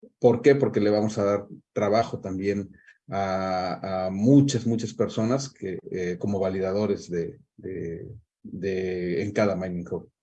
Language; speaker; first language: Spanish; native; Spanish